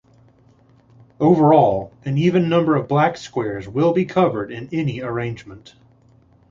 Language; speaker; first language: English; native; English